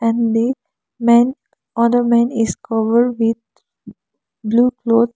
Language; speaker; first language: English; non-native, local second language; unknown